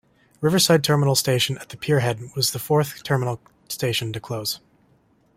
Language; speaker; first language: English; native; English